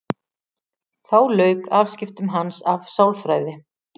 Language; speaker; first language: Icelandic; native; Icelandic